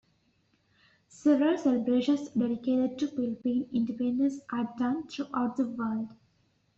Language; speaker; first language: English; native; English